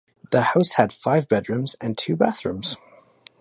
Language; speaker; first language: English; native; English